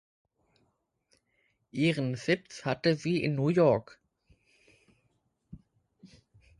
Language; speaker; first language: German; native; German